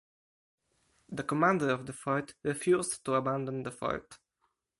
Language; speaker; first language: English; non-native, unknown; Polish